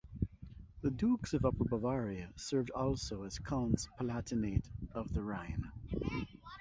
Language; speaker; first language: English; native; English